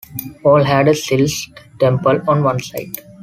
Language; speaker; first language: English; non-native, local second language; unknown